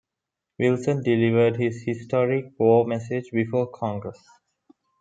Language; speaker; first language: English; non-native, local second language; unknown